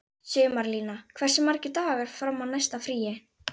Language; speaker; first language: Icelandic; native; Icelandic